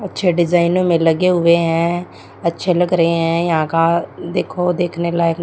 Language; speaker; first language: Hindi; native; Hindi